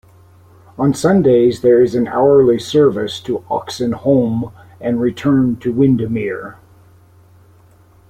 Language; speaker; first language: English; native; English